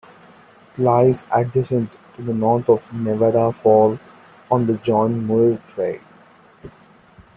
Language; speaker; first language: English; non-native, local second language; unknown